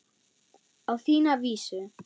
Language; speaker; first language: Icelandic; non-native, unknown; German